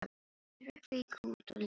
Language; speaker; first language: Icelandic; non-native, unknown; Filipino